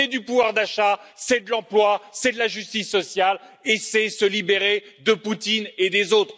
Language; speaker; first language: French; native; French